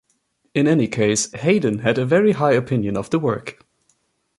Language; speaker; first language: English; non-native, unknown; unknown